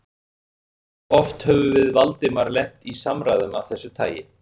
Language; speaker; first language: Icelandic; native; Icelandic